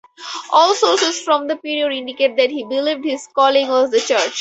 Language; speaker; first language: English; native; English